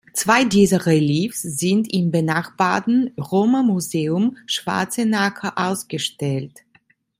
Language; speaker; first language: German; non-native, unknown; Italian